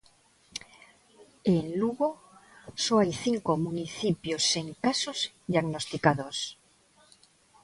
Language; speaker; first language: Galician; non-native, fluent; Spanish